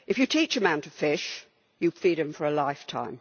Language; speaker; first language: English; native; English